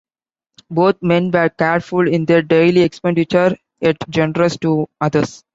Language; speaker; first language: English; non-native, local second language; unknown